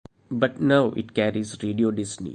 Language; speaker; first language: English; non-native, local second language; Malayalam